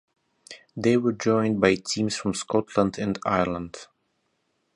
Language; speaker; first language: English; non-native, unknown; Russian